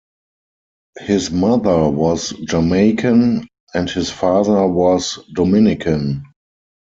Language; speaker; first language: English; non-native, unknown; German